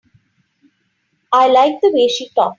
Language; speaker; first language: English; non-native, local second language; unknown